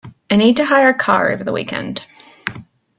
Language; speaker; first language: English; native; English